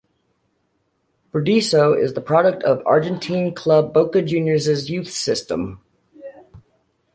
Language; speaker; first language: English; native; English